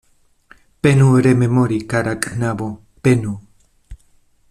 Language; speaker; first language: Esperanto; non-native, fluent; Spanish